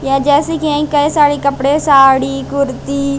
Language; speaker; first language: Hindi; native; Hindi